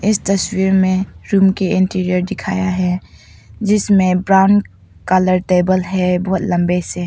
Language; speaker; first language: Hindi; non-native, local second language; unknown